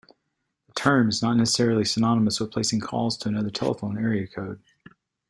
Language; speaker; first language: English; native; English